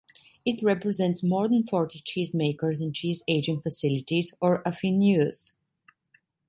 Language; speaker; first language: English; non-native, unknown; Italian